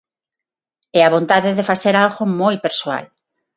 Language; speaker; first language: Galician; non-native, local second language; Spanish